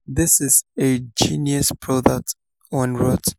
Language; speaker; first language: English; non-native, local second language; Yoruba